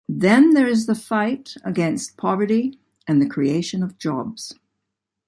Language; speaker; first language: English; native; English